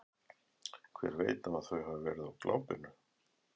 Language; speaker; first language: Icelandic; native; Icelandic